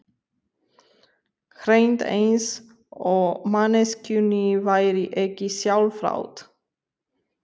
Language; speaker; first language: Icelandic; non-native, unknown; Romanian